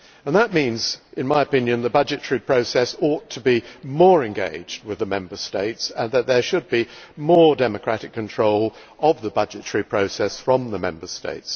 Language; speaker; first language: English; native; English